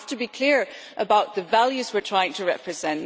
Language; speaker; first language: English; non-native, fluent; German